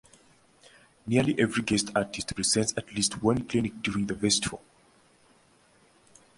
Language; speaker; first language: English; non-native, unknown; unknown